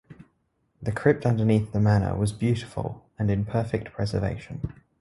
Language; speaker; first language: English; native; English